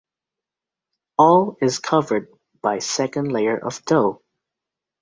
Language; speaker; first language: English; native; English